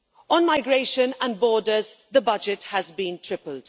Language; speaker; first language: English; non-native, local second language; Maltese